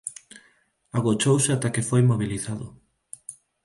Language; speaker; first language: Galician; non-native, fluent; Spanish